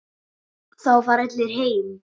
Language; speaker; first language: Icelandic; native; Icelandic